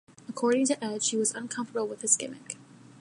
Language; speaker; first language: English; native; English